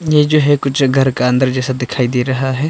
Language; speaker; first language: Hindi; non-native, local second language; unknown